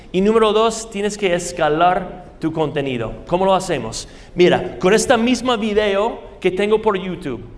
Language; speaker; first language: Spanish; non-native, fluent; English